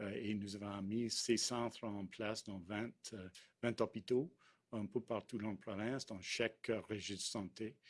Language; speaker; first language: French; non-native, fluent; English